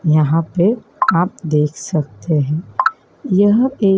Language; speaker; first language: Hindi; native; Hindi